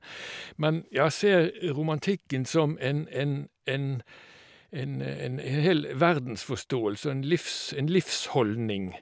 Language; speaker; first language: Norwegian; native; Norwegian